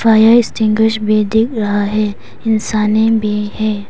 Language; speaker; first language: Hindi; non-native, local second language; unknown